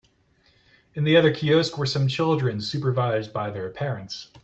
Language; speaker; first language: English; native; English